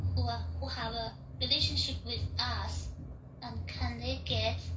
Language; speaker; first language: English; non-native, fluent; Chinese